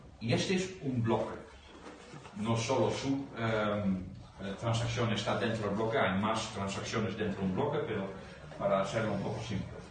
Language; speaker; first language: Spanish; non-native, fluent; Dutch